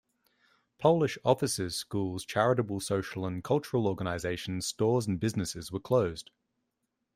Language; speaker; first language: English; native; English